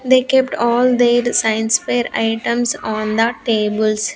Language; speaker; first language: English; non-native, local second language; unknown